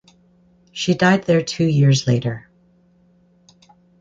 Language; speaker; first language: English; native; English